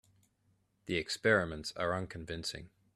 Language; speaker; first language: English; native; English